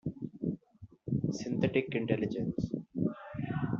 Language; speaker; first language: English; non-native, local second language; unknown